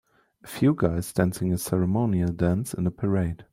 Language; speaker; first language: English; non-native, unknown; German